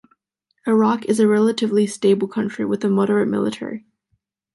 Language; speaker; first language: English; native; English